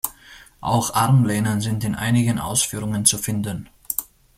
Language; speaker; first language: German; native; German